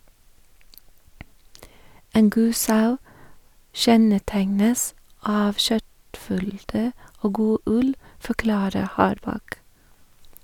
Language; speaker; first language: Norwegian; non-native, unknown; English